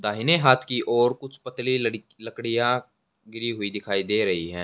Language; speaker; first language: Hindi; native; Hindi